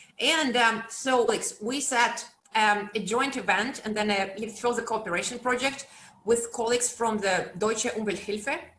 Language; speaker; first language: English; non-native, fluent; Russian